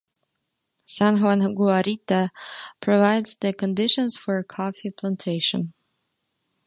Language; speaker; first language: English; non-native, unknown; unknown